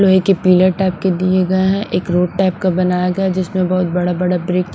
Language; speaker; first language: Hindi; non-native, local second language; Punjabi